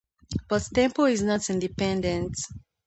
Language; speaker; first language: English; native; English